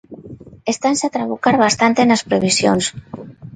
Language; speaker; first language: Galician; non-native, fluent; Spanish